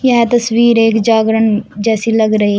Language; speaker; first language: Hindi; native; Hindi